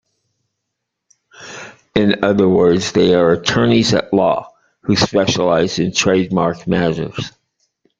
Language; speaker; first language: English; native; English